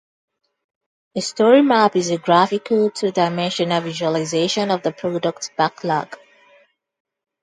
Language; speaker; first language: English; non-native, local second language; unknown